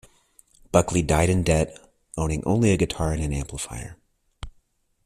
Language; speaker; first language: English; native; English